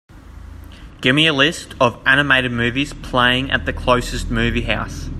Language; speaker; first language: English; native; English